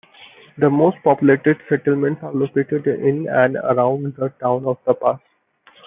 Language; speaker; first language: English; non-native, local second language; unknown